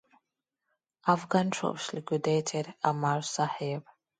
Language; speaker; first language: English; non-native, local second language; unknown